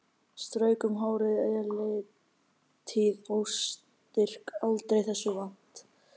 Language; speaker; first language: Icelandic; native; Icelandic